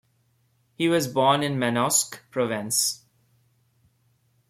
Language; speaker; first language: English; non-native, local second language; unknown